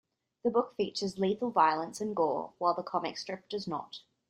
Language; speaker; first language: English; native; English